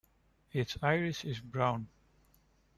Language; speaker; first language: English; non-native, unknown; Dutch